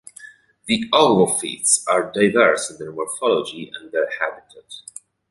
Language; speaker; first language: English; native; English